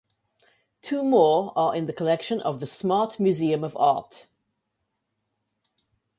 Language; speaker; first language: English; native; English